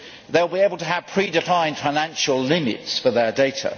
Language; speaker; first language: English; native; English